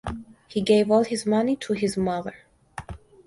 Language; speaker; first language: English; non-native, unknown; Russian